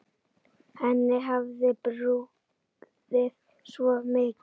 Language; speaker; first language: Icelandic; native; Icelandic